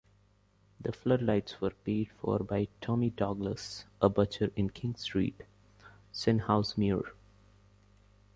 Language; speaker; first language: English; non-native, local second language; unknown